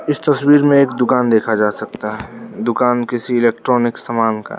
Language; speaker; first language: Hindi; non-native, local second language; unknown